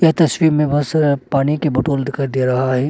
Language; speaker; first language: Hindi; non-native, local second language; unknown